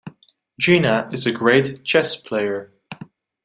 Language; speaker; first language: English; non-native, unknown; Dutch